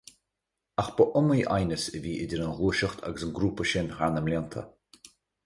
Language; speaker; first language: Irish; native; Irish